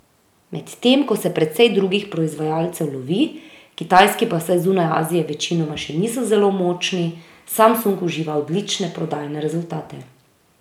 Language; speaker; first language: Slovenian; native; Slovenian